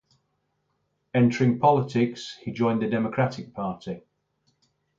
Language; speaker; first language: English; native; English